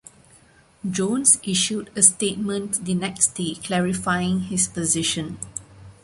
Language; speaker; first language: English; non-native, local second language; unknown